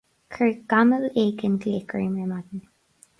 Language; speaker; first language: Irish; non-native, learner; English